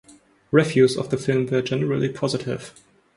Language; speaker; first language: English; non-native, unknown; German